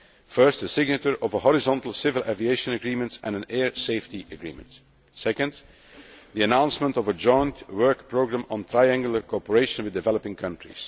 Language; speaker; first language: English; non-native, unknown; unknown